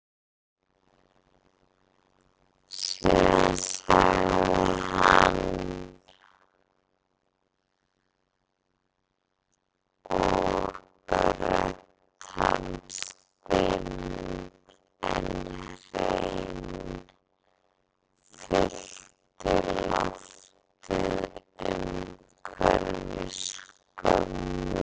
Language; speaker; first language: Icelandic; native; Icelandic